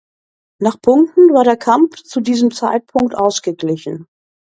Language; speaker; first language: German; native; German